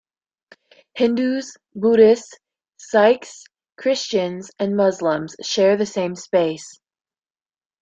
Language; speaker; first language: English; native; English